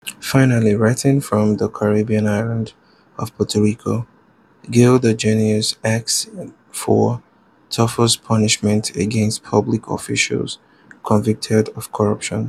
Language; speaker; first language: English; non-native, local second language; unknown